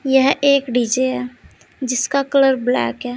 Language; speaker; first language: Hindi; native; Hindi